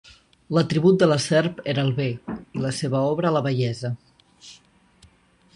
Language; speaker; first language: Catalan; native; Catalan